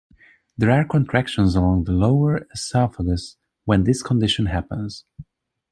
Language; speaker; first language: English; non-native, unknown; Hungarian